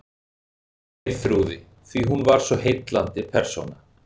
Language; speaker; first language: Icelandic; native; Icelandic